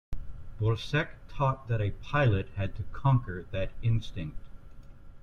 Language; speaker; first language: English; native; English